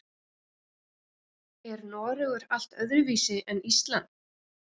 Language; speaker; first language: Icelandic; native; Icelandic